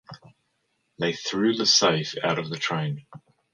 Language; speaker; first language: English; native; English